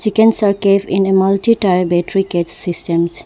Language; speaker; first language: English; non-native, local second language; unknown